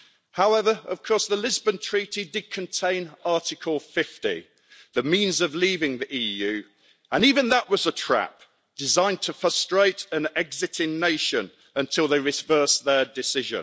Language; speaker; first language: English; native; English